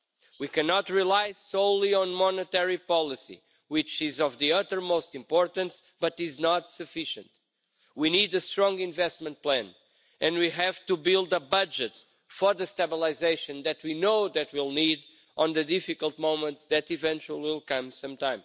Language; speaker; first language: English; non-native, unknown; Portuguese